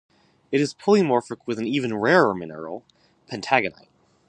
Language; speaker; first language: English; native; English